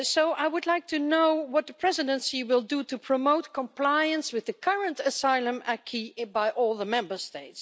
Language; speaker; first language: English; non-native, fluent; Dutch